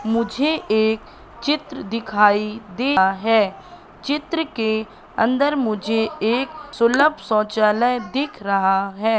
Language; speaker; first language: Hindi; native; Hindi